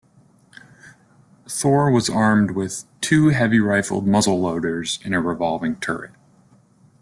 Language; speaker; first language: English; native; English